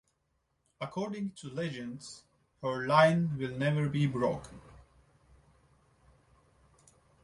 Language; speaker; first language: English; non-native, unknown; Turkish